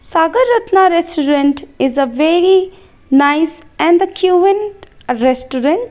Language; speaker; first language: English; non-native, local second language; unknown